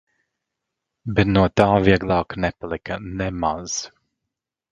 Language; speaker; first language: Latvian; native; Latvian